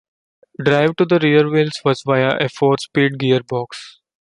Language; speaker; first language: English; non-native, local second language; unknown